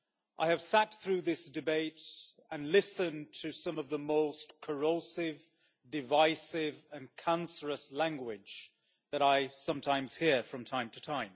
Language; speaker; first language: English; native; English